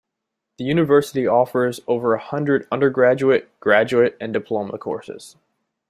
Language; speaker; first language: English; native; English